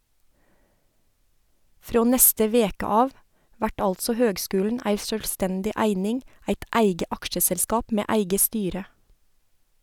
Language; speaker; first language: Norwegian; native; Norwegian